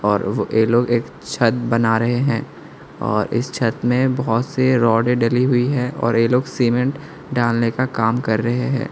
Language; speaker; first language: Hindi; non-native, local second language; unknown